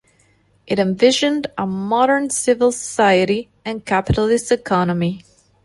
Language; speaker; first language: English; non-native, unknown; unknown